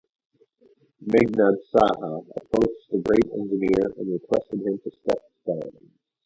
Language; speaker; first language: English; native; English